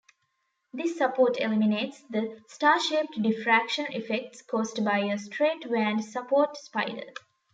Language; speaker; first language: English; non-native, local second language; Tamil